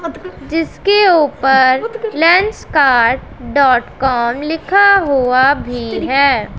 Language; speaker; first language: Hindi; non-native, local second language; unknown